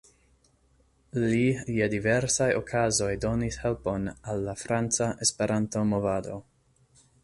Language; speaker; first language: Esperanto; non-native, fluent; English